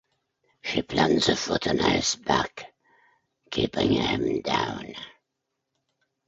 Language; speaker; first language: English; native; English